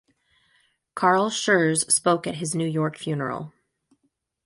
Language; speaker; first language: English; native; English